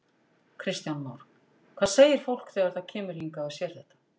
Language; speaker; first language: Icelandic; native; Icelandic